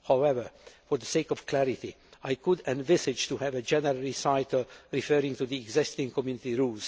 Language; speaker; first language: English; non-native, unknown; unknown